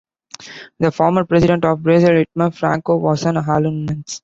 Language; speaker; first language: English; non-native, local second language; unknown